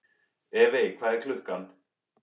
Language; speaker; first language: Icelandic; non-native, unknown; English